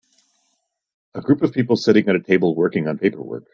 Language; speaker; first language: English; native; English